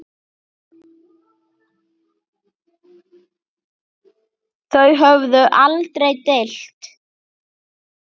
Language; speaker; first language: Icelandic; native; Icelandic